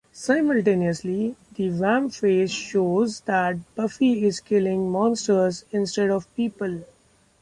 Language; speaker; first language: English; non-native, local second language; Marathi